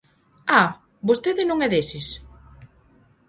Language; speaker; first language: Galician; native; Galician